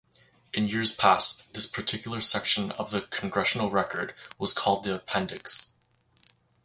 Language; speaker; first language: English; native; English